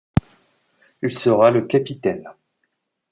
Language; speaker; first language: French; native; French